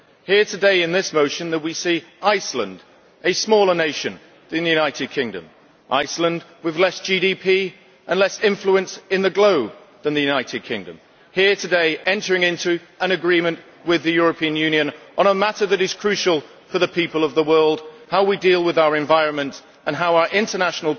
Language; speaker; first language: English; native; English